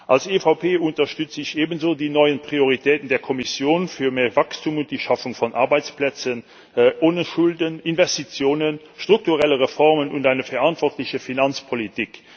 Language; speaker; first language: German; non-native, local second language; Luxembourgish